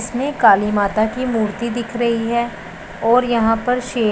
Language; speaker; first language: Hindi; non-native, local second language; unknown